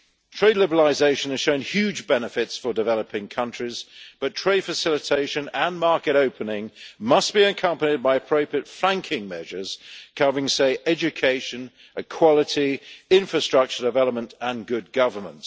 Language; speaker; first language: English; native; English